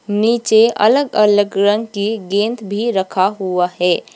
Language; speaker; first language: Hindi; non-native, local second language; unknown